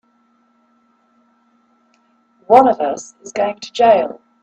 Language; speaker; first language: English; native; English